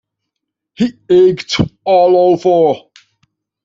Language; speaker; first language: English; non-native, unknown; Dutch